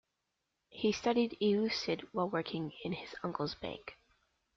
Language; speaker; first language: English; native; English